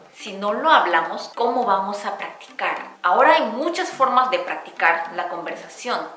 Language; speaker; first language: Spanish; non-native, fluent; Korean